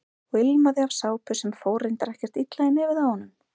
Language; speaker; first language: Icelandic; native; Icelandic